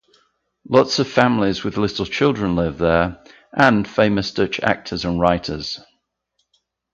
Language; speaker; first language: English; native; English